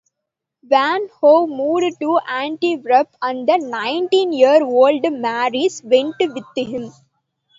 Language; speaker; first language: English; non-native, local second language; Tamil